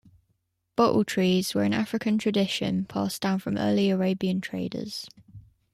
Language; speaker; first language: English; native; English